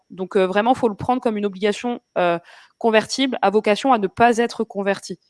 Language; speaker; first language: French; native; French